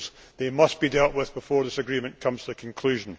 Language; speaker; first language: English; native; English